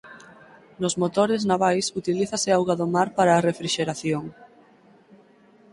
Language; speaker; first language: Galician; native; Galician